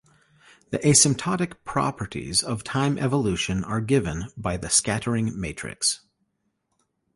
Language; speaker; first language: English; native; English